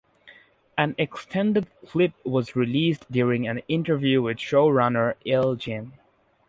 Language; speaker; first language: English; non-native, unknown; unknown